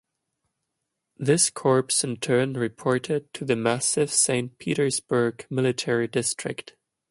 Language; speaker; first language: English; non-native, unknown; German